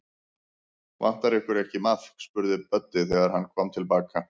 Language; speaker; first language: Icelandic; native; Icelandic